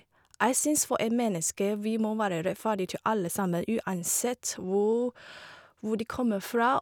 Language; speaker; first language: Norwegian; non-native, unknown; Chinese